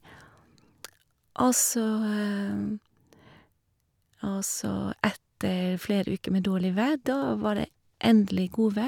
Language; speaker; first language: Norwegian; non-native, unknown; English